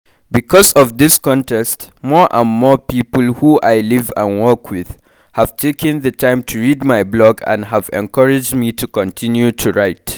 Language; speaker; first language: English; non-native, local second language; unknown